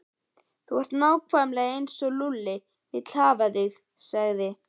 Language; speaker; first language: Icelandic; native; Icelandic